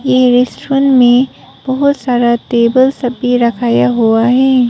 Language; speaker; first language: Hindi; early bilingual, other home language; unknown